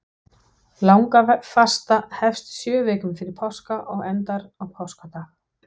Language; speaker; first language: Icelandic; non-native, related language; Danish